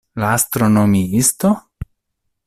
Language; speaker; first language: Esperanto; non-native, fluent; Italian